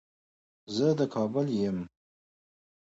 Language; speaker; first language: English; non-native, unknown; Pashto